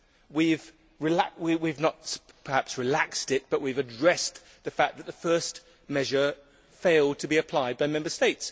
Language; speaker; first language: English; native; English